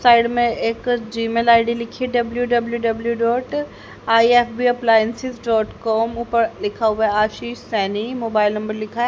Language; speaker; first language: Hindi; native; Hindi